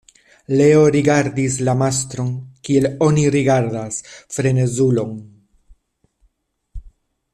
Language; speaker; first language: Esperanto; non-native, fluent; Spanish